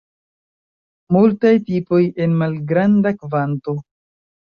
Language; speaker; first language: Esperanto; non-native, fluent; Chinese